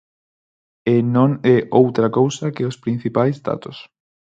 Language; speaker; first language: Galician; non-native, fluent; Spanish